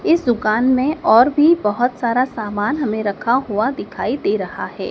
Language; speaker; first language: Hindi; native; Hindi